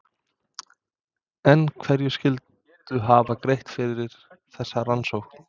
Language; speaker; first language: Icelandic; non-native, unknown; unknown